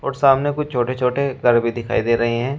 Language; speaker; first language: Hindi; native; Hindi